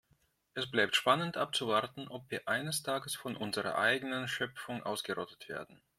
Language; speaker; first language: German; non-native, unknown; Russian